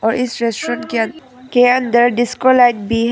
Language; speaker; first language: Hindi; non-native, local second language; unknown